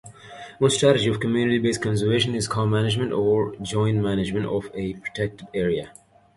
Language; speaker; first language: English; native; English